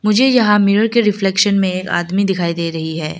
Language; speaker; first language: Hindi; early bilingual, other home language; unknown